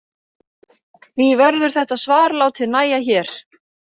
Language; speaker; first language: Icelandic; native; Icelandic